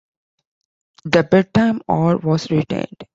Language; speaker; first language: English; non-native, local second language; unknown